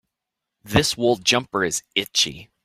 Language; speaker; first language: English; native; English